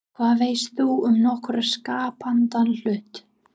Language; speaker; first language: Icelandic; non-native, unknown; English